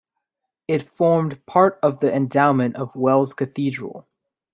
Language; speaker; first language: English; native; English